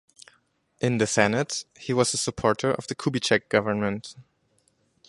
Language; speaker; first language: English; non-native, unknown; German